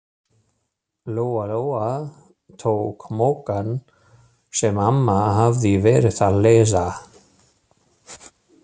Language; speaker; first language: Icelandic; non-native, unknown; German